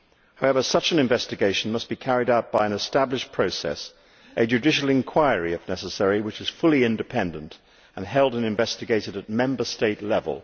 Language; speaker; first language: English; native; English